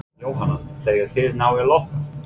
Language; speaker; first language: Icelandic; non-native, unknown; English